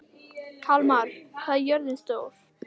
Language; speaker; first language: Icelandic; native; Icelandic